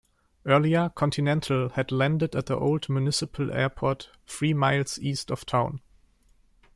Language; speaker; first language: English; non-native, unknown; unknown